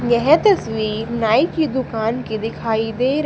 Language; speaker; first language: Hindi; native; Hindi